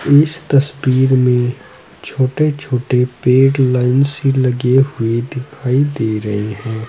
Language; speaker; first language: Hindi; native; Hindi